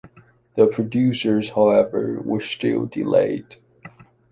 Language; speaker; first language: English; non-native, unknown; Chinese